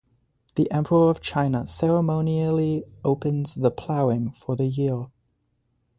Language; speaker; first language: English; native; English